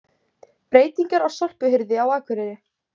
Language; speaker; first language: Icelandic; native; Icelandic